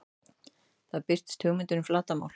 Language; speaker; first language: Icelandic; native; Icelandic